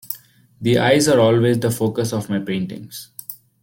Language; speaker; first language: English; non-native, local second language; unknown